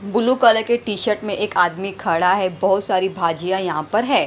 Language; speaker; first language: Hindi; non-native, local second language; Punjabi